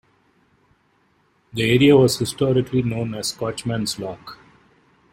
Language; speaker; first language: English; non-native, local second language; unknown